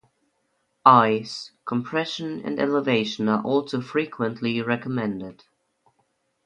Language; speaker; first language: English; non-native, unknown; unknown